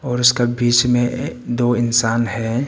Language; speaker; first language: Hindi; non-native, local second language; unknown